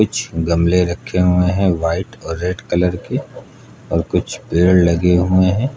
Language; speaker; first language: Hindi; native; Hindi